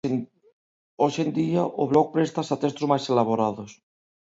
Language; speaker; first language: Galician; non-native, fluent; Spanish